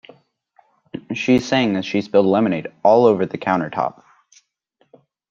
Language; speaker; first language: English; native; English